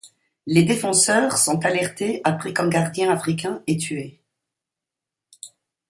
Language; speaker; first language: French; non-native, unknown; Italian